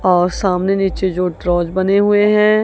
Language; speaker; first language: Hindi; non-native, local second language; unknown